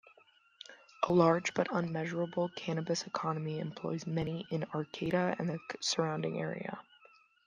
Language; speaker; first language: English; non-native, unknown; German